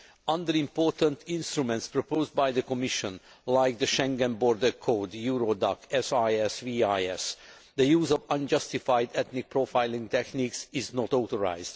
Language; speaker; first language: English; non-native, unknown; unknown